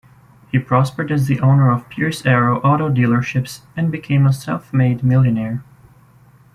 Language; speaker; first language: English; native; English